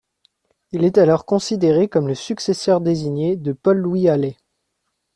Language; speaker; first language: French; native; French